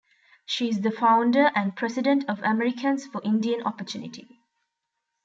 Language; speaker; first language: English; non-native, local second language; Tamil